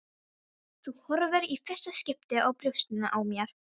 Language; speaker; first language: Icelandic; non-native, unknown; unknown